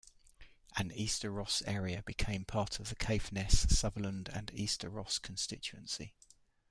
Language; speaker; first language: English; native; English